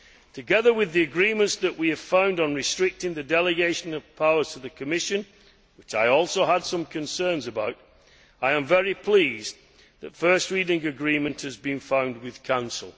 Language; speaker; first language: English; native; English